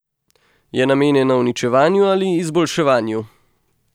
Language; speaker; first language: Slovenian; native; Slovenian